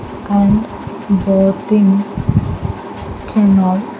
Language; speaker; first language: English; non-native, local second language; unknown